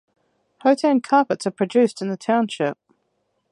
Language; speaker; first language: English; native; English